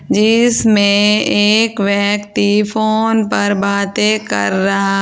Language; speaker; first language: Hindi; native; Hindi